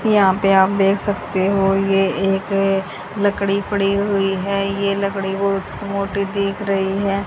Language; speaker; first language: Hindi; native; Hindi